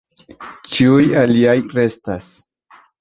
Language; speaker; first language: Esperanto; non-native, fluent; Spanish